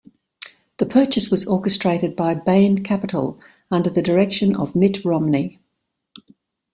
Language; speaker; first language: English; native; English